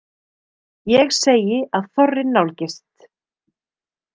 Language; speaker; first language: Icelandic; native; Icelandic